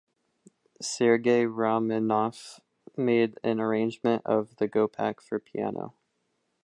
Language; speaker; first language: English; non-native, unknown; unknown